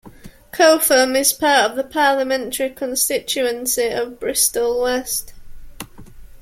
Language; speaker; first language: English; native; English